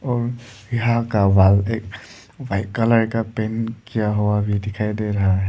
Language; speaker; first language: Hindi; non-native, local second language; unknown